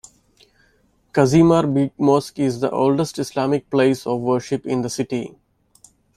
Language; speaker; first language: English; non-native, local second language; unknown